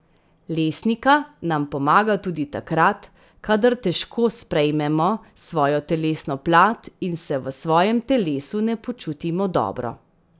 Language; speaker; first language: Slovenian; native; Slovenian